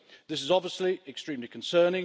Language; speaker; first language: English; native; English